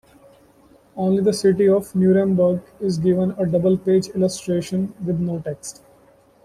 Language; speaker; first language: English; non-native, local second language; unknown